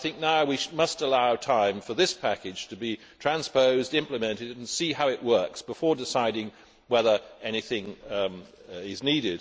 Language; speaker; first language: English; native; English